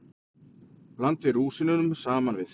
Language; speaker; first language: Icelandic; native; Icelandic